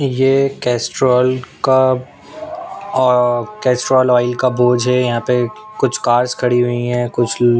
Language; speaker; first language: Hindi; non-native, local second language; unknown